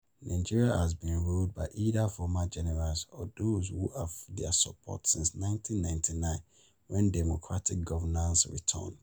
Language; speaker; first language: English; non-native, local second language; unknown